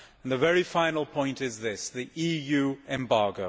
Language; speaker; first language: English; native; English